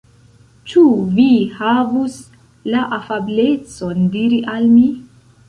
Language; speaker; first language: Esperanto; non-native, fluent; Central Kurdish